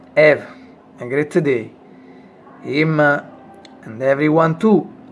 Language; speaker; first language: English; non-native, learner; Italian